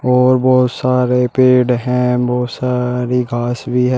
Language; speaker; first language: Hindi; native; Hindi